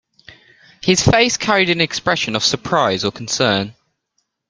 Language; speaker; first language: English; native; English